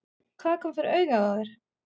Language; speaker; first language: Icelandic; non-native, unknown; German